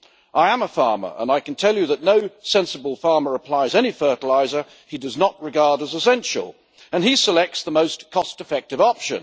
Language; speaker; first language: English; native; English